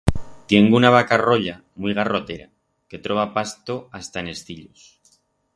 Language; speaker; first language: Aragonese; non-native, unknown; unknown